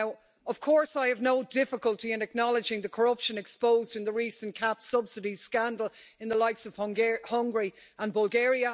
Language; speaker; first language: English; native; English